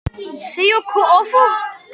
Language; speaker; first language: Icelandic; non-native, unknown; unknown